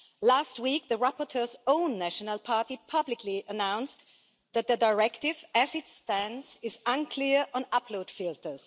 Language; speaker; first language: English; non-native, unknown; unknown